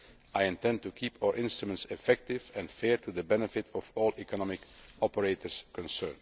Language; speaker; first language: English; non-native, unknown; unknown